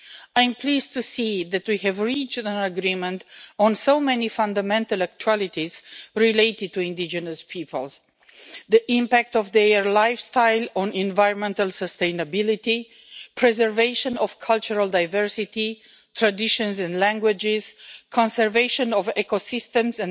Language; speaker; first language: English; non-native, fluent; Romanian